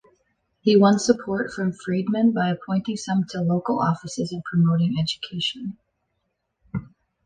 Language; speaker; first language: English; native; English